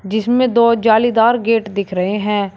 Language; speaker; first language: Hindi; native; Hindi